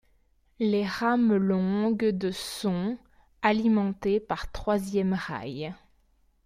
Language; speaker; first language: French; native; French